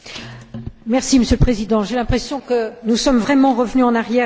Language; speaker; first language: French; native; French